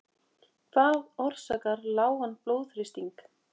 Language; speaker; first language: Icelandic; native; Icelandic